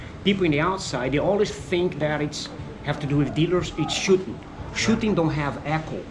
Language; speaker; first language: English; non-native, fluent; Portuguese